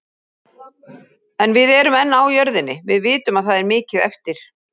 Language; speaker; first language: Icelandic; native; Icelandic